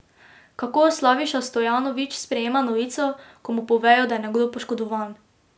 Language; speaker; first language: Slovenian; native; Slovenian